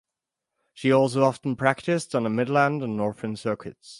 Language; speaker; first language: English; non-native, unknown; German